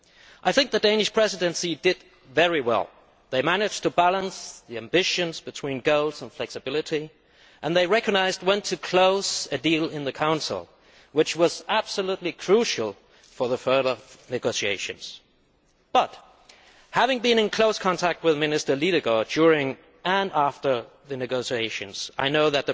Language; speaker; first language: English; non-native, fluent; Danish